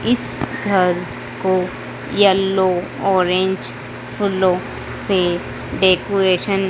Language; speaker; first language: Hindi; native; Hindi